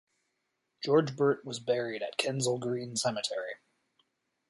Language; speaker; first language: English; native; English